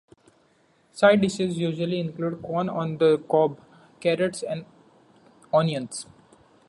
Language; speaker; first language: English; non-native, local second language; Marathi